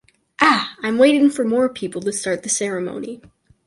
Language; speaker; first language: English; native; English